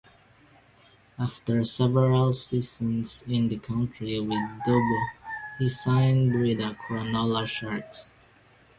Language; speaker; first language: English; non-native, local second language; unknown